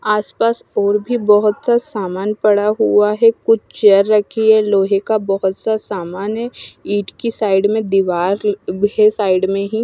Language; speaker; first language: Hindi; non-native, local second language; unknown